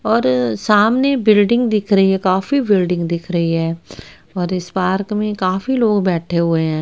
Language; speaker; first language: Hindi; native; Hindi